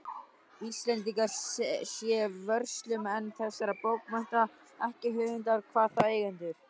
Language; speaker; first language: Icelandic; native; Icelandic